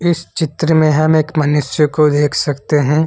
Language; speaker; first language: Hindi; non-native, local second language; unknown